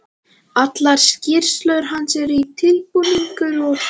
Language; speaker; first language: Icelandic; non-native, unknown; Latvian